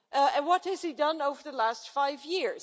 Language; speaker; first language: English; non-native, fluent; Dutch